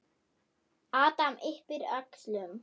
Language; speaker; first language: Icelandic; non-native, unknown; German